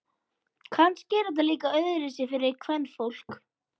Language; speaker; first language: Icelandic; native; Icelandic